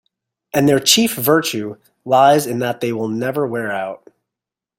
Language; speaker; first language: English; native; English